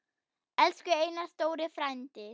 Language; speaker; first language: Icelandic; non-native, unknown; German